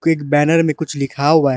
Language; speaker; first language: Hindi; non-native, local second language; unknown